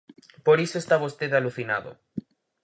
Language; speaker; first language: Galician; native; Galician